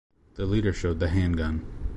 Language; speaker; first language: English; native; English